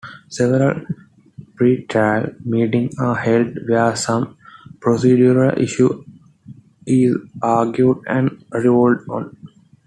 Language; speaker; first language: English; non-native, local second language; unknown